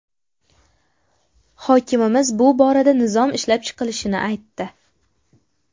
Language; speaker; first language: Uzbek; native; Uzbek